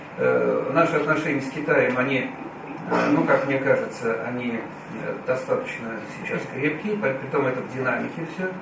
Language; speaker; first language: Russian; native; Russian